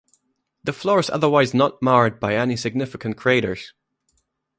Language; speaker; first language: English; non-native, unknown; German